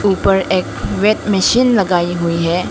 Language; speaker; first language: Hindi; non-native, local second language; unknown